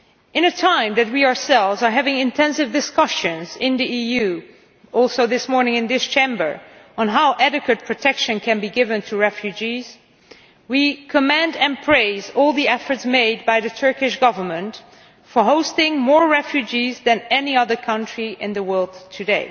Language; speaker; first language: English; non-native, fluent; Dutch